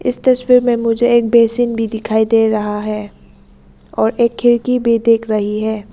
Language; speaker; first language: Hindi; non-native, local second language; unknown